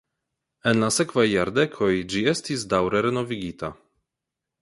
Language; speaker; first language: Esperanto; non-native, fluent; Polish